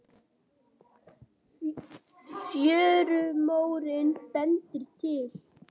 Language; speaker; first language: Icelandic; native; Icelandic